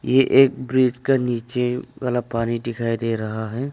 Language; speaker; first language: Hindi; non-native, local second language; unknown